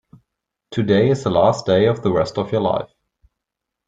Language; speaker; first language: English; non-native, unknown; German